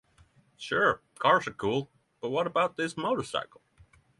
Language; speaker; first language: English; non-native, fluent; Norwegian